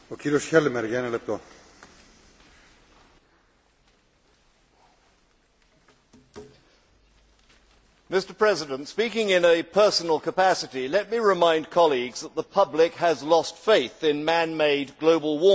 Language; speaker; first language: English; native; English